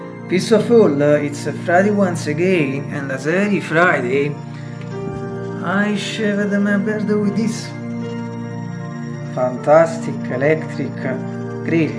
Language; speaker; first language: English; non-native, learner; Italian